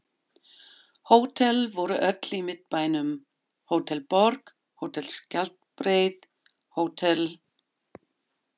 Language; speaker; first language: Icelandic; non-native, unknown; German